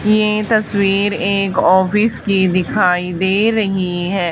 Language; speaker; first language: Hindi; native; Hindi